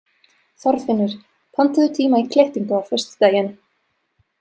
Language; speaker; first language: Icelandic; non-native, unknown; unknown